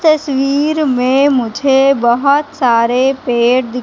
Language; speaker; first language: Hindi; native; Hindi